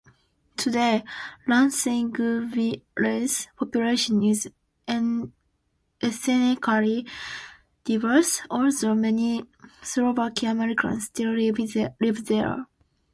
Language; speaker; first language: English; non-native, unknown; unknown